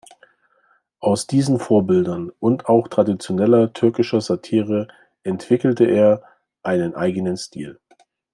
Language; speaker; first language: German; native; German